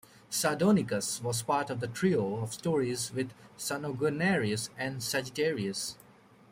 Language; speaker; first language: English; native; English